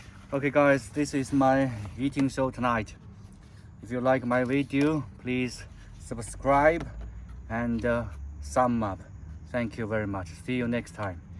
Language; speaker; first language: English; non-native, learner; Chinese